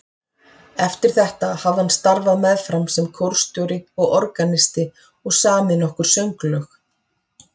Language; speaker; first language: Icelandic; native; Icelandic